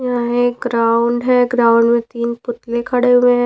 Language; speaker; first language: Hindi; non-native, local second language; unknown